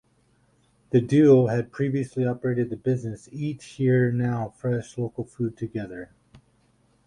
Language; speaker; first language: English; native; English